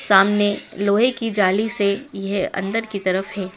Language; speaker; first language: Hindi; native; Hindi